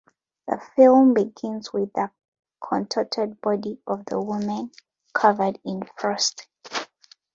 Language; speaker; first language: English; non-native, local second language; Ganda